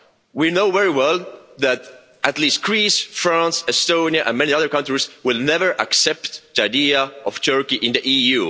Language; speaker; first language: English; non-native, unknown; Estonian